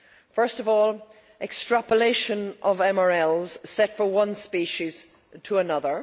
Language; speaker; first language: English; native; English